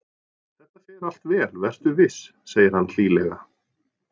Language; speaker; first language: Icelandic; non-native, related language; Norwegian